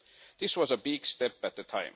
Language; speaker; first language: English; non-native, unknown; Estonian